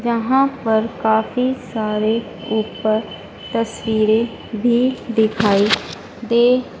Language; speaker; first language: Hindi; native; Hindi